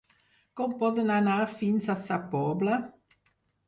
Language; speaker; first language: Catalan; non-native, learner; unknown